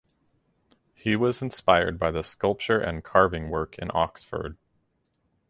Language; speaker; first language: English; native; English